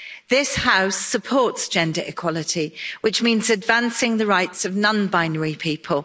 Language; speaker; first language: English; native; English